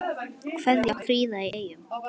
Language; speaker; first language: Icelandic; native; Icelandic